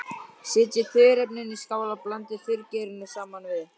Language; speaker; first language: Icelandic; native; Icelandic